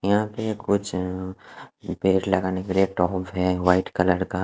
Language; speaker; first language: Hindi; non-native, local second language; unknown